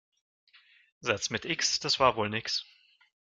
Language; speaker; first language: German; non-native, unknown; Russian